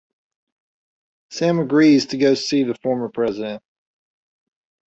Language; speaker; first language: English; native; English